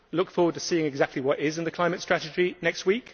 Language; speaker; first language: English; native; English